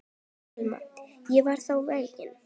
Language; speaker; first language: Icelandic; native; Icelandic